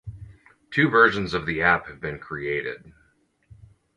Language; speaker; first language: English; native; English